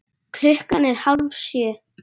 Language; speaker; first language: Icelandic; native; Icelandic